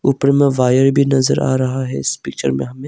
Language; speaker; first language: Hindi; early bilingual, other home language; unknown